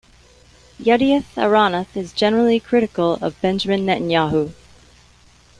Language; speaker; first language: English; native; English